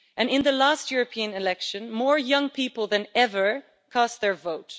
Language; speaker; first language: English; non-native, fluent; Dutch